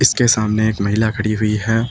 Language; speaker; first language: Hindi; native; Hindi